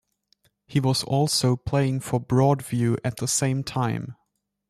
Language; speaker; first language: English; non-native, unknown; German